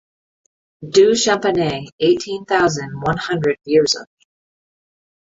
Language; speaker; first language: English; native; English